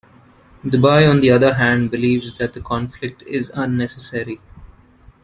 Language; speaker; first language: English; non-native, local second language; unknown